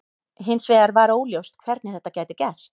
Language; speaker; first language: Icelandic; native; Icelandic